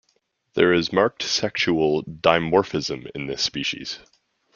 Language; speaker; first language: English; native; English